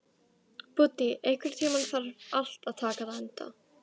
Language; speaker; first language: Icelandic; native; Icelandic